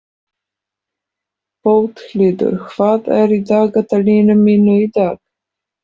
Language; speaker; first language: Icelandic; non-native, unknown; Polish